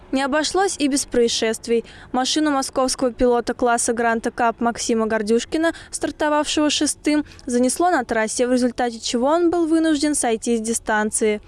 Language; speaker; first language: Russian; native; Russian